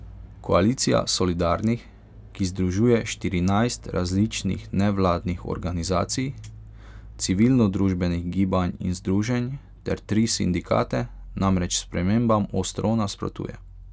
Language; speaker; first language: Slovenian; non-native, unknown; Hungarian